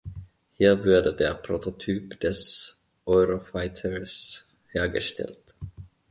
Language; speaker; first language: German; non-native, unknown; Finnish